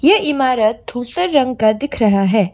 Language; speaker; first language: Hindi; non-native, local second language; Assamese